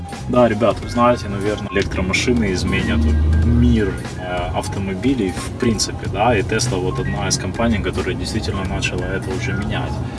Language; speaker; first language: Russian; native; Russian